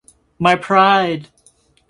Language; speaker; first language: English; native; English